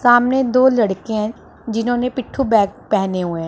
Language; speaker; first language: Hindi; non-native, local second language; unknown